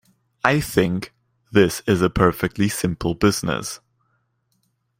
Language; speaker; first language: English; non-native, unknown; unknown